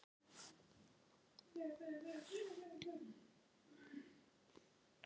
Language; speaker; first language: Icelandic; native; Icelandic